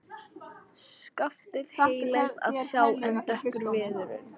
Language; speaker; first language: Icelandic; non-native, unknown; English